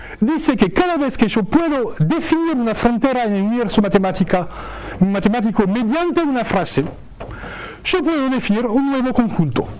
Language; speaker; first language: Spanish; non-native, fluent; French